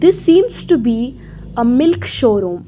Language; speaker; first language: English; non-native, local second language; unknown